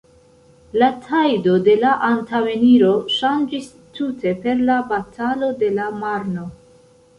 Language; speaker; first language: Esperanto; non-native, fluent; Central Kurdish